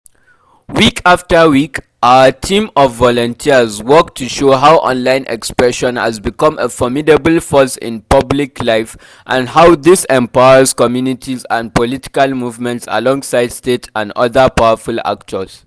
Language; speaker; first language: English; non-native, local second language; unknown